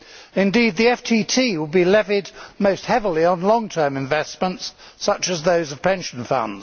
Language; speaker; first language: English; native; English